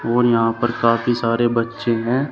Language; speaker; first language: Hindi; native; Hindi